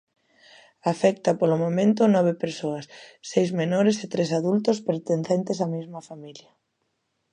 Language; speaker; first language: Galician; native; Galician